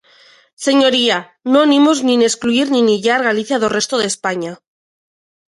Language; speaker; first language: Galician; non-native, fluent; Spanish